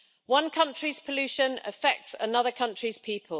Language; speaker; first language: English; native; English